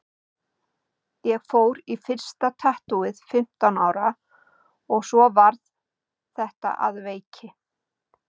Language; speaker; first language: Icelandic; native; Icelandic